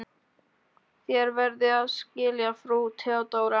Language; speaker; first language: Icelandic; non-native, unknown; Polish